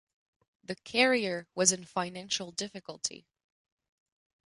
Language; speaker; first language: English; non-native, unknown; French